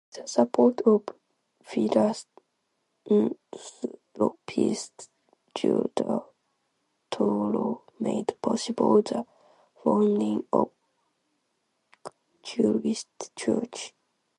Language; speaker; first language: English; non-native, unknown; Japanese